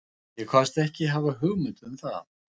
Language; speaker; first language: Icelandic; non-native, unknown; Russian